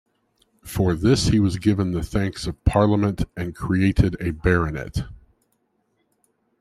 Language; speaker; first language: English; native; English